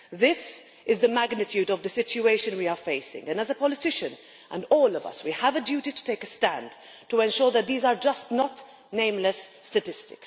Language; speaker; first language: English; non-native, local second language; Maltese